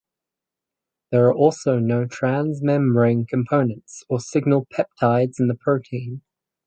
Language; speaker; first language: English; native; English